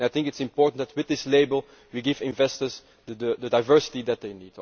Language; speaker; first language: English; non-native, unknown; Dutch